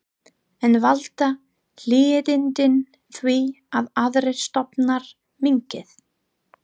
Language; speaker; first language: Icelandic; non-native, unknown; English